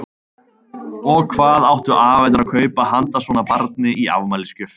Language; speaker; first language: Icelandic; native; Icelandic